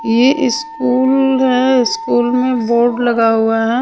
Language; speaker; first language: Hindi; non-native, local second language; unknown